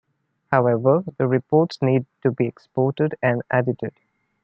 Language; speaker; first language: English; non-native, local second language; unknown